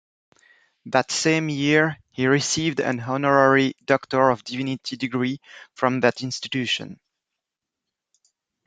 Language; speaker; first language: English; non-native, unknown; French